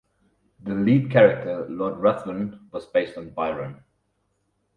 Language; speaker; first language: English; non-native, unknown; German